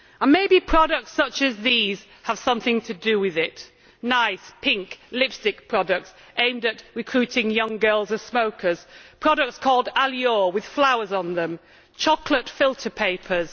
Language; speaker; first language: English; native; English